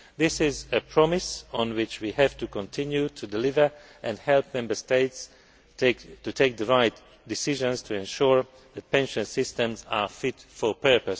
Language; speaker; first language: English; non-native, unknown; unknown